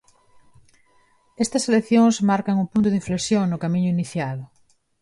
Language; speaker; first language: Galician; non-native, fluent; Spanish